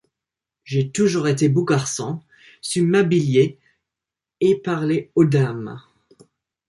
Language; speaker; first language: French; non-native, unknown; English